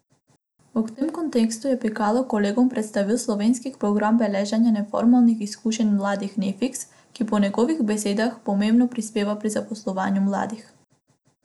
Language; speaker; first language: Slovenian; non-native, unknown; Macedonian